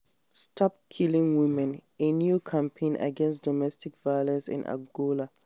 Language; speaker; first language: English; non-native, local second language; Hausa